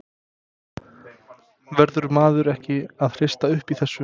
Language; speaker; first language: Icelandic; non-native, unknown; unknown